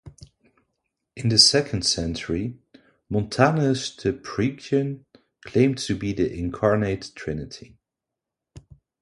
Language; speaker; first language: English; non-native, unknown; Dutch